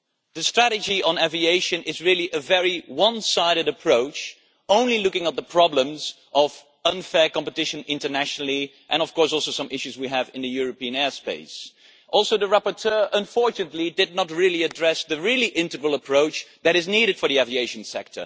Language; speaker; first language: English; non-native, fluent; Dutch